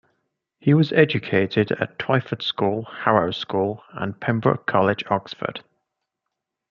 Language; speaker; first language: English; native; English